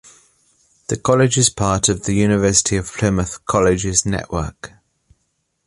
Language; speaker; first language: English; native; English